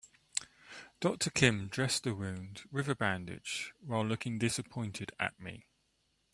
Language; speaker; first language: English; native; English